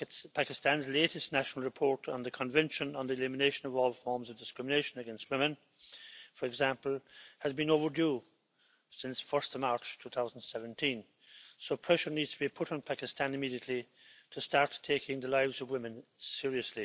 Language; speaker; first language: English; native; English